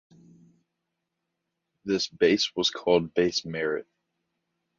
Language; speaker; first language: English; native; English